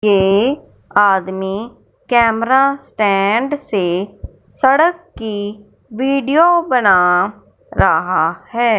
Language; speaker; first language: Hindi; non-native, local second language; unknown